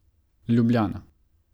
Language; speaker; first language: Slovenian; non-native, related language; Croatian